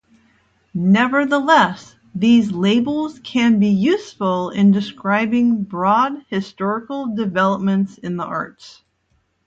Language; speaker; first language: English; native; English